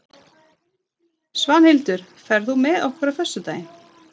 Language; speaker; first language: Icelandic; non-native, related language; Swedish